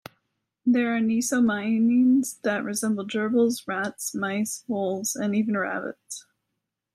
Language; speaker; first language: English; native; English